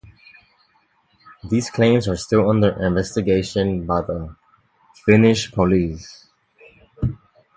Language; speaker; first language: English; native; English